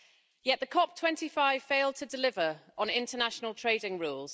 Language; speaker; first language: English; native; English